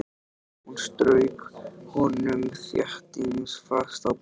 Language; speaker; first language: Icelandic; native; Icelandic